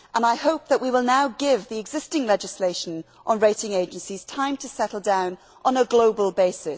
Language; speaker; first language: English; native; English